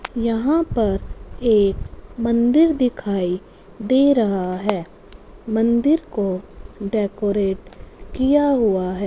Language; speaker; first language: Hindi; non-native, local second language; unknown